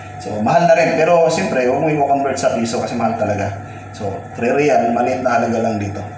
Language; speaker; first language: Filipino; non-native, local second language; Cebuano